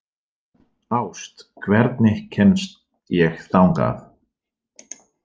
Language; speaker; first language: Icelandic; non-native, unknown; Dutch